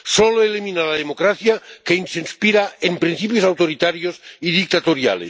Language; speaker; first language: Spanish; non-native, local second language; Catalan